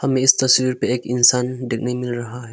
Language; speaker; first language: Hindi; non-native, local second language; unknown